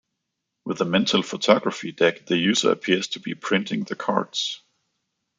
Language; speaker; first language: English; non-native, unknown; Danish